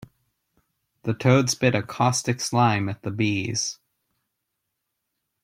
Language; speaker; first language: English; native; English